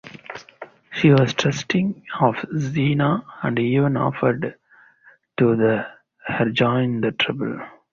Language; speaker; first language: English; non-native, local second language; Tamil